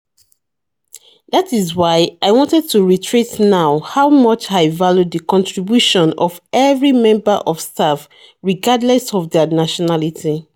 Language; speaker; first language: English; non-native, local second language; Yoruba